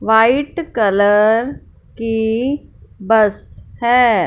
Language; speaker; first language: Hindi; non-native, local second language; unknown